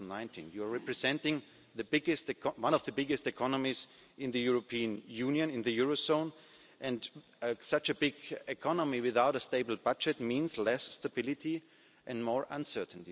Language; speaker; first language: English; non-native, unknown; German